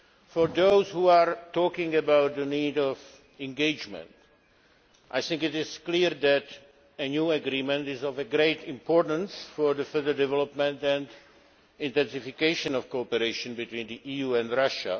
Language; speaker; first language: English; non-native, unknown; Czech